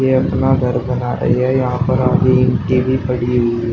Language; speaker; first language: Hindi; native; Hindi